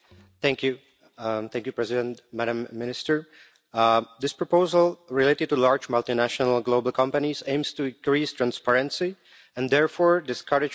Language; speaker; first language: English; non-native, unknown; Czech